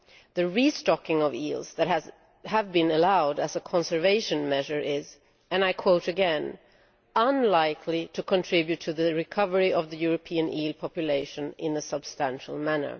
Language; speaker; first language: English; non-native, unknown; Swedish